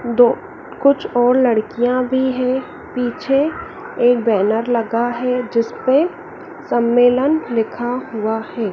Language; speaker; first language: Hindi; native; Hindi